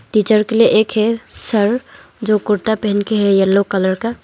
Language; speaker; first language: Hindi; non-native, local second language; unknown